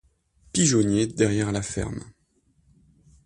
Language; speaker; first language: French; native; French